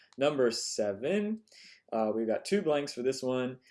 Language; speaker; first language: English; native; English